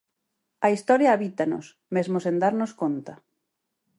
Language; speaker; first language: Galician; native; Galician